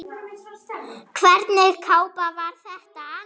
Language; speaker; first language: Icelandic; non-native, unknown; German